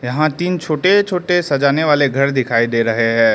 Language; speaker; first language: Hindi; early bilingual, other home language; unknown